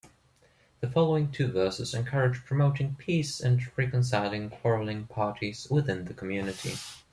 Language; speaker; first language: English; non-native, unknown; German